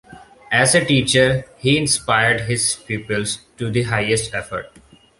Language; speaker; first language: English; non-native, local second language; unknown